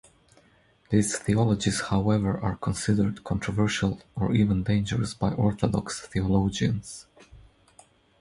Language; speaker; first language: English; non-native, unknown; Croatian